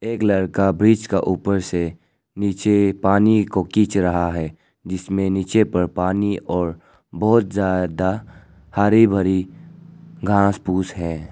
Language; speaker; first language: Hindi; non-native, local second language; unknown